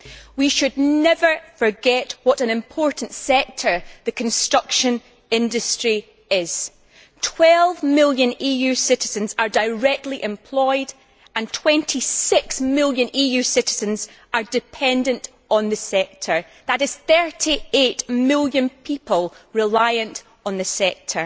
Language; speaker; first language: English; native; English